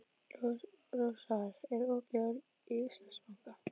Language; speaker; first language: Icelandic; native; Icelandic